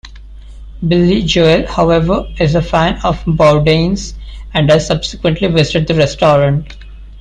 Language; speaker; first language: English; non-native, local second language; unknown